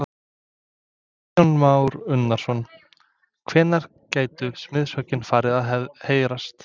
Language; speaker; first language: Icelandic; non-native, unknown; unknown